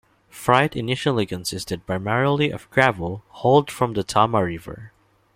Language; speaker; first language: English; non-native, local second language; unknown